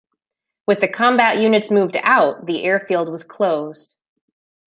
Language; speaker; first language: English; native; English